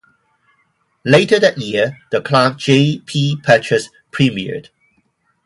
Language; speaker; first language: English; non-native, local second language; Cantonese